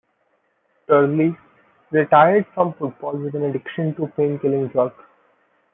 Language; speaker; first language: English; non-native, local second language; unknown